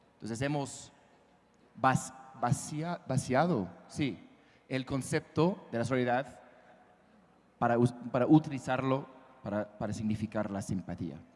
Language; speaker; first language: Spanish; non-native, fluent; English